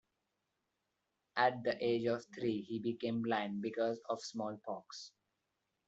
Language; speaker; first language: English; non-native, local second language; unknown